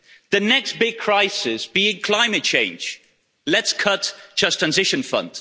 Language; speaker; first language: English; non-native, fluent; Dutch